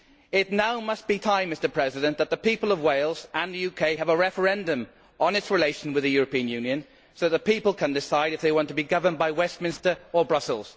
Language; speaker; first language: English; native; English